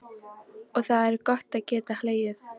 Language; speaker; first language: Icelandic; non-native, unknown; Polish